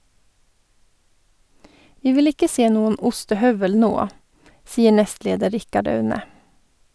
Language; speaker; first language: Norwegian; non-native, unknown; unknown